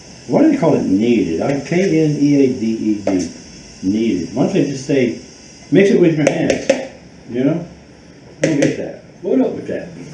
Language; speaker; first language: English; native; English